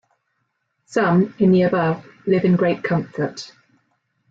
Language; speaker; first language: English; native; English